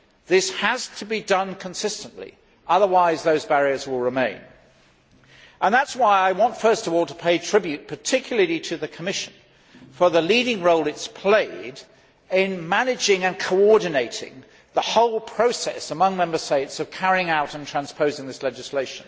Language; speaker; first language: English; native; English